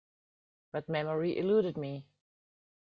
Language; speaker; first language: English; non-native, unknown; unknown